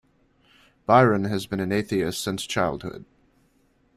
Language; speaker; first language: English; native; English